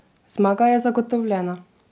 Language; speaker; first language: Slovenian; native; Slovenian